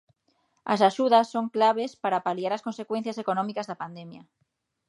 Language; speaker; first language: Galician; native; Galician